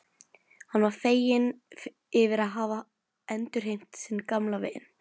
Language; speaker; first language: Icelandic; non-native, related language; Norwegian